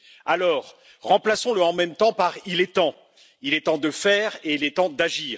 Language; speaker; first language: French; native; French